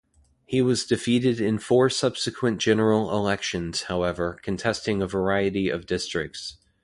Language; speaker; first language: English; native; English